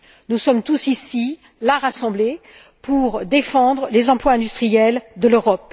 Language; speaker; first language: French; native; French